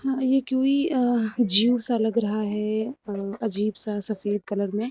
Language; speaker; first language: Hindi; native; Hindi